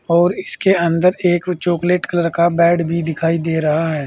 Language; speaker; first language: Hindi; native; Hindi